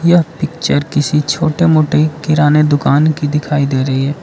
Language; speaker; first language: Hindi; early bilingual, other home language; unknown